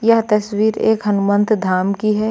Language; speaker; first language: Hindi; native; Hindi